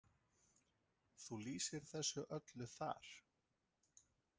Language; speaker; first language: Icelandic; native; Icelandic